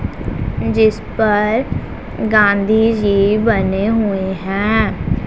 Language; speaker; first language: Hindi; non-native, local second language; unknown